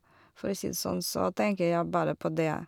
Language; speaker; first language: Norwegian; non-native, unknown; Russian